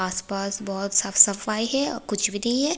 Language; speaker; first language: Hindi; non-native, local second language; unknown